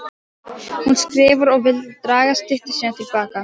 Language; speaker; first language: Icelandic; non-native, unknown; Polish